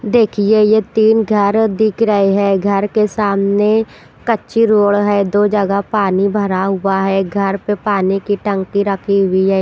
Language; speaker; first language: Hindi; non-native, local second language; Punjabi